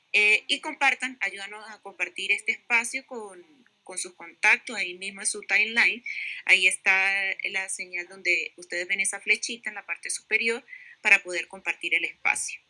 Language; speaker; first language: Spanish; native; Spanish